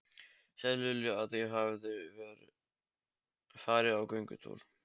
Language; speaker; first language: Icelandic; non-native, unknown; Polish